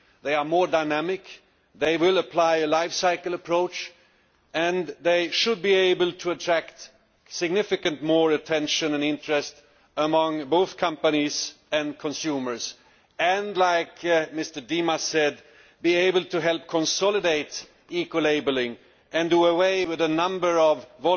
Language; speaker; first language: English; non-native, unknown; Swedish